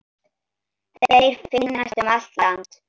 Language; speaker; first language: Icelandic; native; Icelandic